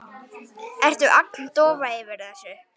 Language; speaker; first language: Icelandic; native; Icelandic